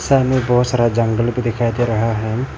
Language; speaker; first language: Hindi; non-native, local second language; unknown